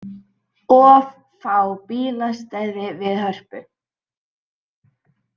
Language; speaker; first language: Icelandic; native; Icelandic